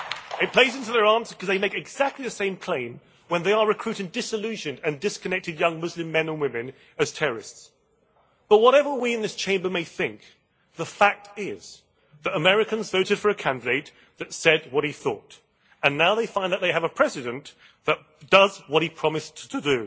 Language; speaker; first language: English; native; English